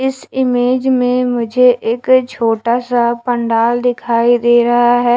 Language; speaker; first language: Hindi; native; Hindi